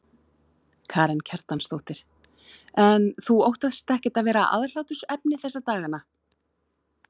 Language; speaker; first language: Icelandic; native; Icelandic